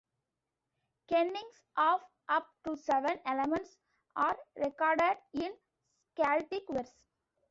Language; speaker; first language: English; non-native, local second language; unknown